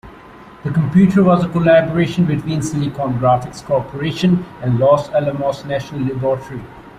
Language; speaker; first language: English; non-native, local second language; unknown